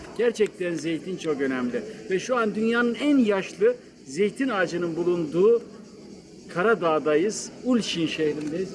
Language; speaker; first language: Turkish; native; Turkish